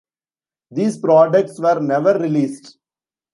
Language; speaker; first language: English; non-native, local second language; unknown